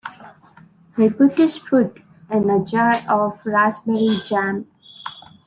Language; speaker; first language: English; non-native, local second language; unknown